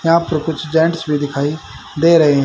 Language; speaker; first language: Hindi; native; Hindi